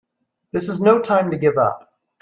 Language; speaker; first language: English; native; English